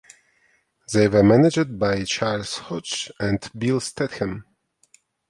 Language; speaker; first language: English; non-native, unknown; Ukrainian